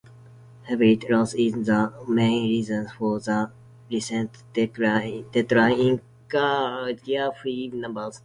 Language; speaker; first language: English; non-native, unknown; Japanese